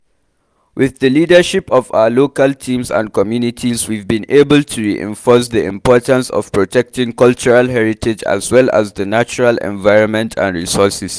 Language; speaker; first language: English; non-native, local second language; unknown